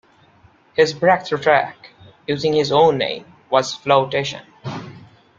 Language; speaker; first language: English; non-native, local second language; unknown